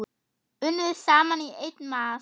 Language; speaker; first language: Icelandic; non-native, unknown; German